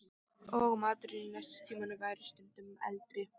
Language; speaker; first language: Icelandic; native; Icelandic